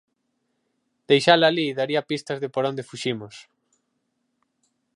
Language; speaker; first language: Galician; native; Galician